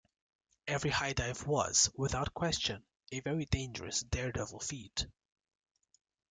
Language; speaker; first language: English; native; English